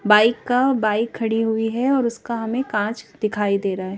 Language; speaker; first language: Hindi; native; Hindi